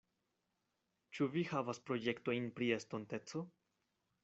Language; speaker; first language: Esperanto; non-native, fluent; Spanish